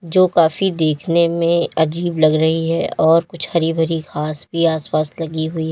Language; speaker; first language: Hindi; native; Hindi